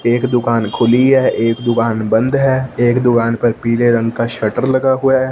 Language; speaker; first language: Hindi; non-native, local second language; Punjabi